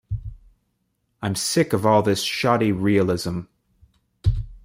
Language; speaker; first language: English; native; English